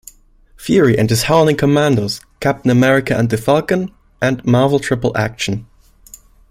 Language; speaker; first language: English; non-native, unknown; German